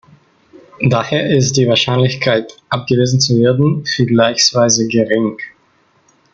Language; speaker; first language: German; non-native, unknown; Russian